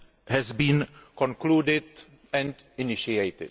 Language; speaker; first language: English; non-native, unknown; Greek